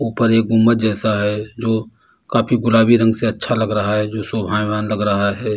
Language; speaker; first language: Hindi; native; Hindi